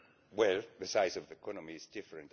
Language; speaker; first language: English; non-native, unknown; Estonian